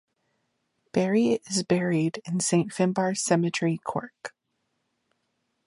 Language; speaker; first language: English; native; English